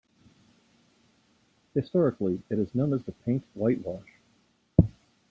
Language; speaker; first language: English; native; English